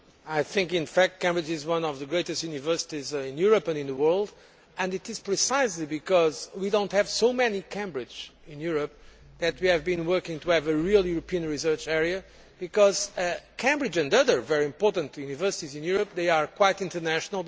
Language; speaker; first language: English; non-native, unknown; Portuguese